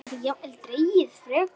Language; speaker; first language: Icelandic; native; Icelandic